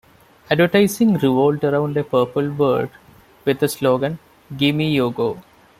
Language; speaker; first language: English; non-native, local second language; Malayalam